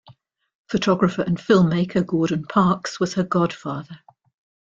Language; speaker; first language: English; native; English